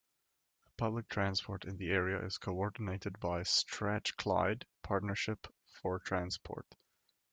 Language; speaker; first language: English; native; English